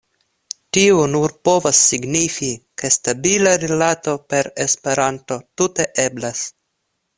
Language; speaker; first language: Esperanto; non-native, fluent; Russian